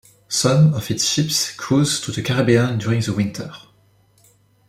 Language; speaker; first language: English; non-native, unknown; French